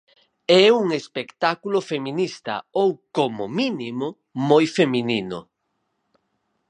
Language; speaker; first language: Galician; native; Galician